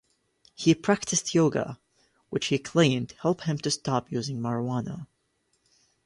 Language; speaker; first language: English; native; English